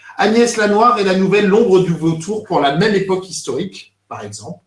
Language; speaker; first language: French; native; French